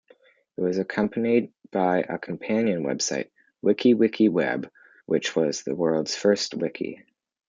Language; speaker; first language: English; native; English